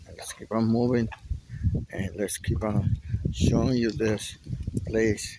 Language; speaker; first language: English; non-native, local second language; Spanish